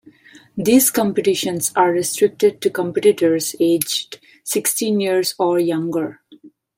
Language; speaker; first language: English; non-native, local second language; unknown